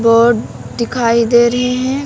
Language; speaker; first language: Hindi; native; Hindi